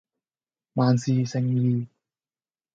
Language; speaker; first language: Cantonese; native; Cantonese